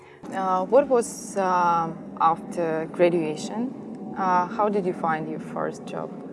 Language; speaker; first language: English; non-native, learner; Russian